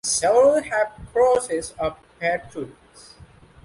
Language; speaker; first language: English; non-native, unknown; Bangla